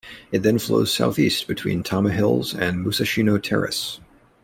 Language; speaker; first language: English; native; English